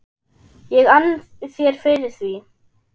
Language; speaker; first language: Icelandic; non-native, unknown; German